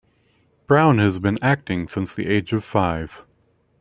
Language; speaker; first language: English; native; English